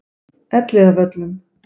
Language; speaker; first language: Icelandic; native; Icelandic